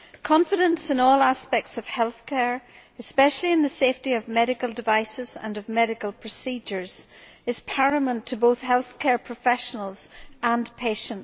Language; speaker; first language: English; native; English